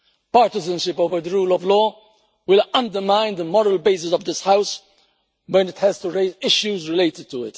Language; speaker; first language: English; non-native, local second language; Maltese